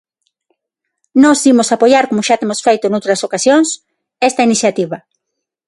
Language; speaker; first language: Galician; non-native, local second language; Spanish